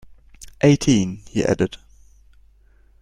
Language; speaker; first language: English; non-native, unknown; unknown